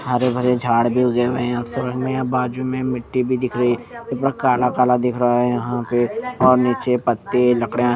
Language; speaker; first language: Hindi; non-native, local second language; Punjabi